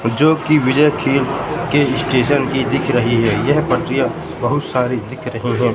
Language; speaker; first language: Hindi; native; Hindi